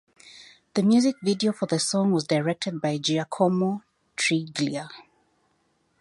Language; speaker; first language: English; non-native, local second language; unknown